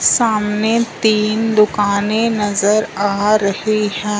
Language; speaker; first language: Hindi; non-native, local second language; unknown